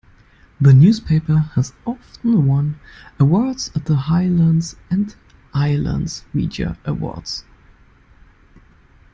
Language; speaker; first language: English; non-native, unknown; German